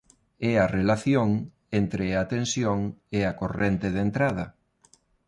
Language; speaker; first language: Galician; non-native, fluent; Spanish